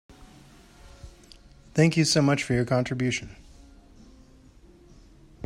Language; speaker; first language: English; native; English